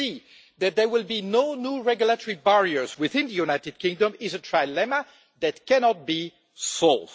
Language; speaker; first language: English; non-native, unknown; French